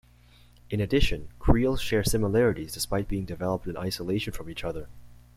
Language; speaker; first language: English; native; English